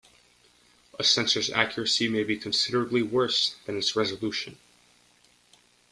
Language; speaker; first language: English; native; English